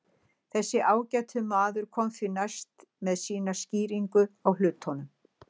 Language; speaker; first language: Icelandic; native; Icelandic